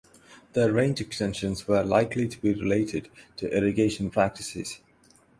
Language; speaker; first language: English; non-native, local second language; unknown